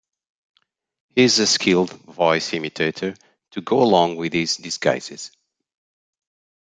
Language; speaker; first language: English; non-native, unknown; Portuguese